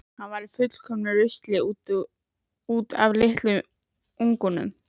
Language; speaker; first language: Icelandic; native; Icelandic